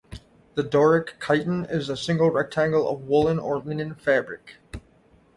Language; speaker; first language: English; native; English